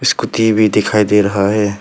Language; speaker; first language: Hindi; non-native, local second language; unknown